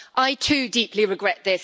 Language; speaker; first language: English; native; English